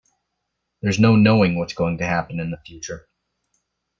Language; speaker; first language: English; native; English